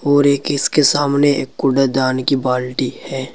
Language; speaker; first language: Hindi; native; Hindi